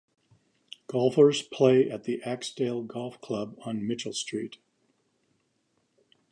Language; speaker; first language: English; native; English